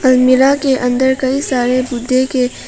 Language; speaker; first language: Hindi; non-native, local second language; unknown